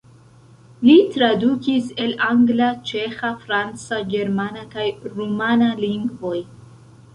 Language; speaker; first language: Esperanto; non-native, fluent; Central Kurdish